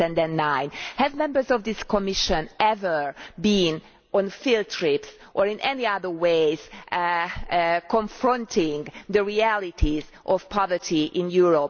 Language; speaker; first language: English; non-native, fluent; Hungarian